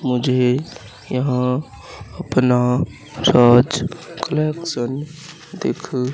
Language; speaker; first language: Hindi; native; Hindi